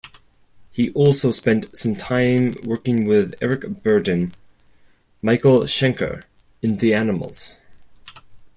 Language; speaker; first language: English; non-native, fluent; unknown